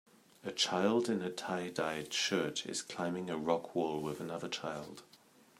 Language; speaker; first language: English; native; English